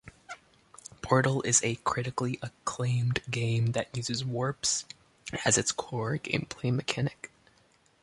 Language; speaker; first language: English; native; English